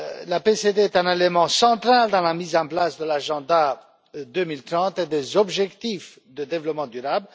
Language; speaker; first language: French; non-native, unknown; Romanian